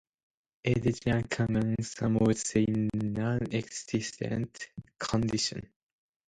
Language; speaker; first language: English; non-native, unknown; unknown